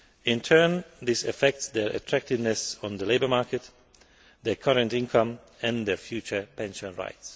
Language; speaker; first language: English; non-native, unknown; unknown